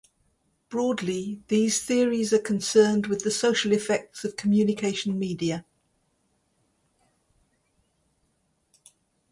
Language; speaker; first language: English; native; English